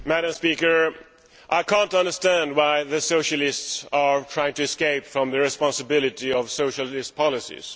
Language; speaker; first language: English; non-native, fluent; Swedish